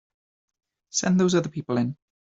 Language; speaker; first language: English; native; English